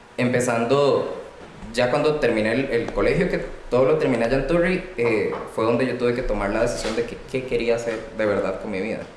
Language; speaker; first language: Spanish; native; Spanish